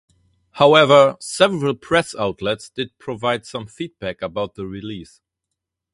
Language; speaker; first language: English; non-native, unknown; German